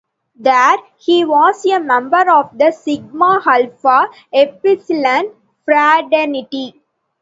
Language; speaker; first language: English; non-native, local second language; Tamil